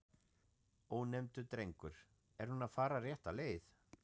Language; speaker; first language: Icelandic; non-native, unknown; German